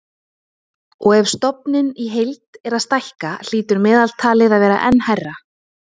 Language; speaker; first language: Icelandic; native; Icelandic